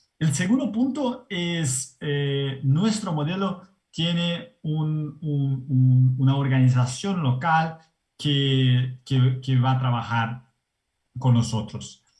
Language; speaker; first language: Spanish; non-native, related language; Portuguese